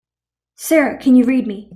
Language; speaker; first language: English; native; English